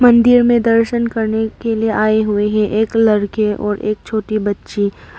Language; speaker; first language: Hindi; non-native, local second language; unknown